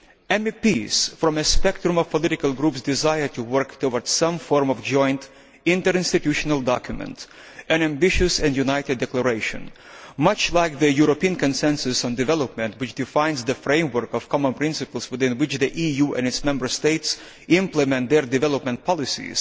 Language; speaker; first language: English; non-native, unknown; Lithuanian